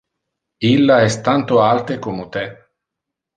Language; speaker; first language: Interlingua; non-native, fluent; Italian